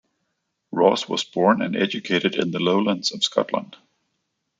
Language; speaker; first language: English; non-native, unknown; Danish